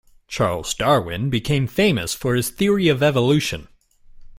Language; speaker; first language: English; native; English